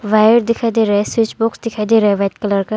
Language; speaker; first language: Hindi; non-native, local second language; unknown